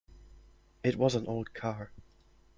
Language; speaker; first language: English; non-native, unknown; German